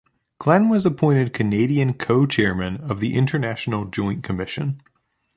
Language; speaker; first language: English; native; English